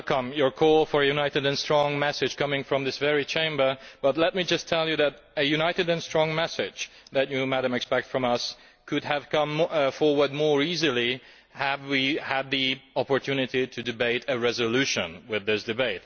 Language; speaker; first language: English; non-native, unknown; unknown